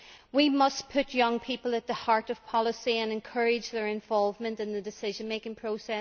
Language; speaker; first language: English; native; English